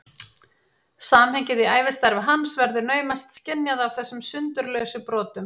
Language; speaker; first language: Icelandic; native; Icelandic